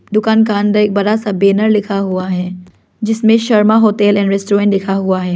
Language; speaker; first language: Hindi; non-native, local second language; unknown